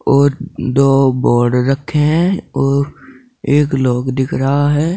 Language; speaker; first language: Hindi; native; Hindi